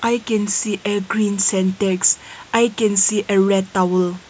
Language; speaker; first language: English; non-native, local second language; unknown